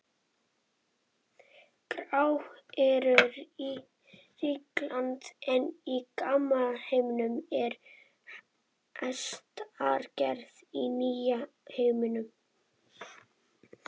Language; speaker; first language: Icelandic; native; Icelandic